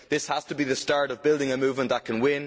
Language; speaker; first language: English; native; English